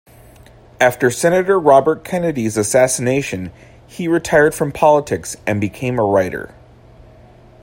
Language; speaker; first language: English; native; English